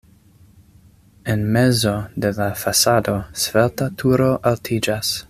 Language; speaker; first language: Esperanto; non-native, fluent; English